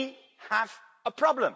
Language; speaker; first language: English; non-native, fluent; Dutch